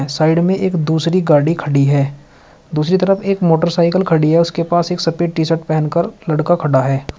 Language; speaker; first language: Hindi; native; Hindi